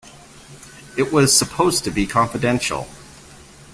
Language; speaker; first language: English; native; English